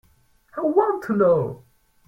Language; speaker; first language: English; non-native, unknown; French